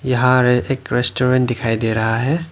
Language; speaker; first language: Hindi; non-native, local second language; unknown